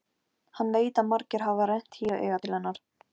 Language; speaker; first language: Icelandic; non-native, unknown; Polish